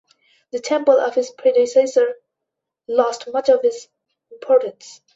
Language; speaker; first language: English; non-native, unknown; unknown